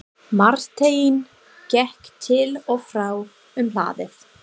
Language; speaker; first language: Icelandic; non-native, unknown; English